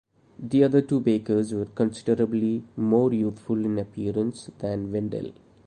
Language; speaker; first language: English; non-native, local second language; Malayalam